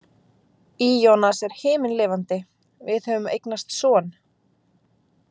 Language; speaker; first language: Icelandic; native; Icelandic